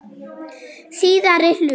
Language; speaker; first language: Icelandic; non-native, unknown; German